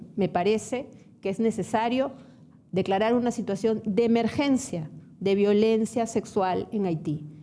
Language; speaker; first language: Spanish; native; Spanish